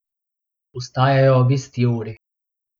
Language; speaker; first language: Slovenian; non-native, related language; Bosnian